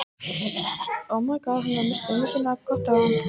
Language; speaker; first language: Icelandic; native; Icelandic